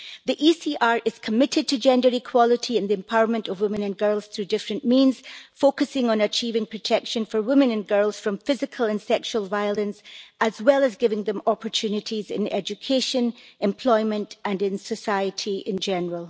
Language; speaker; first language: English; native; English